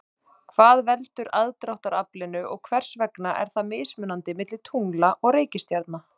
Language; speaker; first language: Icelandic; native; Icelandic